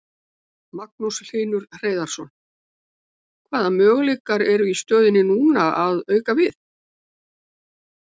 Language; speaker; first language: Icelandic; native; Icelandic